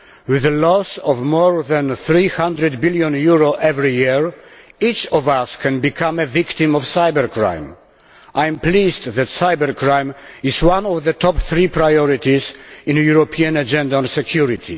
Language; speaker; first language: English; non-native, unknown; Polish